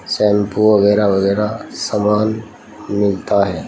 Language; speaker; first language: Hindi; native; Hindi